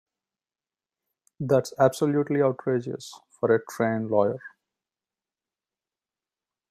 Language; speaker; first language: English; non-native, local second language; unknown